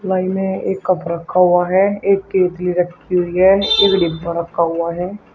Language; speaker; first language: Hindi; native; Hindi